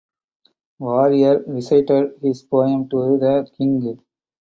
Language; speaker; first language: English; non-native, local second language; Tamil